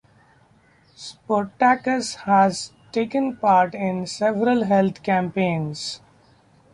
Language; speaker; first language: English; non-native, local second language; Marathi